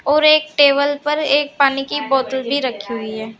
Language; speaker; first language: Hindi; native; Hindi